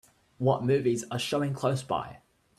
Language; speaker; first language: English; native; English